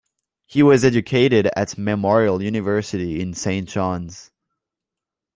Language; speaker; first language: English; non-native, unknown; French